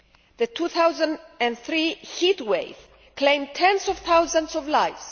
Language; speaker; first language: English; non-native, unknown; Greek